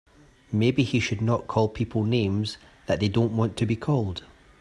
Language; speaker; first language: English; native; English